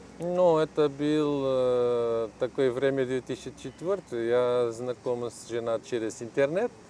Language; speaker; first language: Russian; non-native, learner; Portuguese